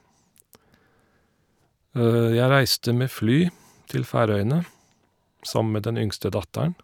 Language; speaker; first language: Norwegian; non-native, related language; Faroese